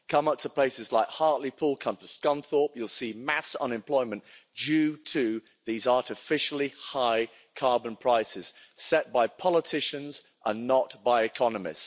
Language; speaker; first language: English; native; English